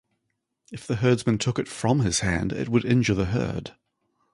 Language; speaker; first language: English; native; English